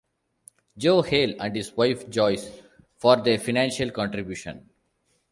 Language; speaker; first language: English; non-native, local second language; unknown